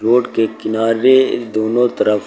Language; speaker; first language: Hindi; native; Hindi